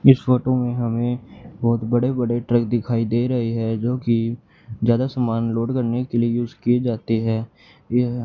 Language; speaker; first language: Hindi; native; Hindi